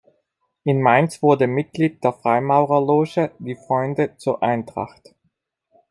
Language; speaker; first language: German; non-native, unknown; Italian